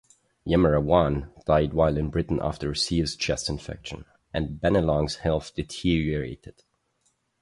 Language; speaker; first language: English; non-native, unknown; German